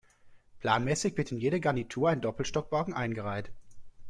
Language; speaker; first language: German; native; German